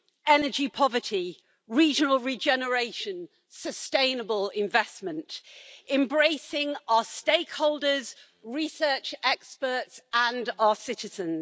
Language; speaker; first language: English; native; English